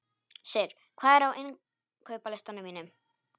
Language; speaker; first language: Icelandic; non-native, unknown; Polish